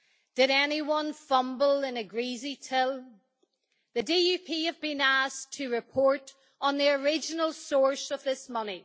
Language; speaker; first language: English; native; English